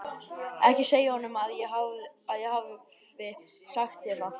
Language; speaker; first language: Icelandic; native; Icelandic